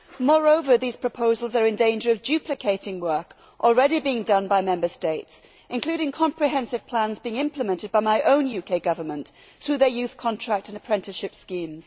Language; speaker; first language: English; native; English